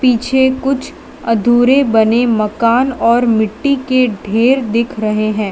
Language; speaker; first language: Hindi; non-native, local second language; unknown